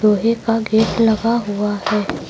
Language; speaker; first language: Hindi; native; Hindi